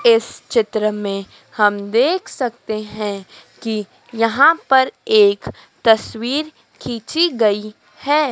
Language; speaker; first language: Hindi; native; Hindi